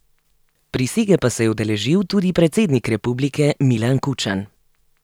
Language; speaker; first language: Slovenian; native; Slovenian